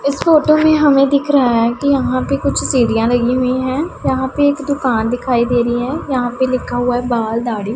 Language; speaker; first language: Hindi; non-native, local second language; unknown